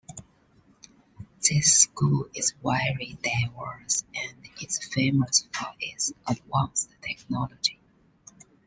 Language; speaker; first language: English; non-native, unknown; Chinese